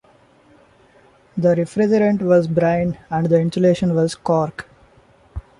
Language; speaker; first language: English; non-native, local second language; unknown